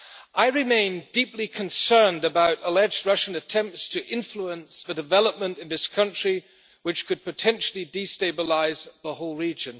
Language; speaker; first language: English; non-native, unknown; German